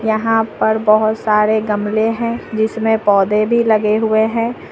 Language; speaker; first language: Hindi; native; Hindi